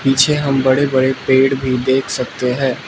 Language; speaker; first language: Hindi; non-native, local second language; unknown